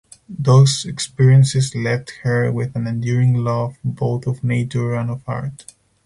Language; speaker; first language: English; non-native, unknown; Spanish